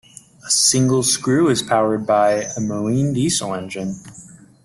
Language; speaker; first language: English; native; English